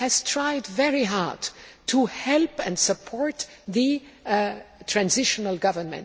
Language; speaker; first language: English; native; English